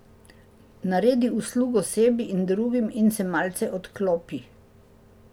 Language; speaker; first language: Slovenian; native; Slovenian